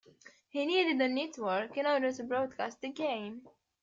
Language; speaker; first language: English; native; English